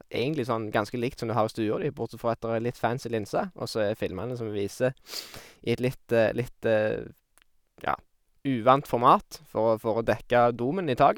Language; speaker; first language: Norwegian; native; Norwegian